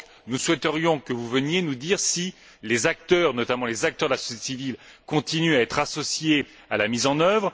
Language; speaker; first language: French; native; French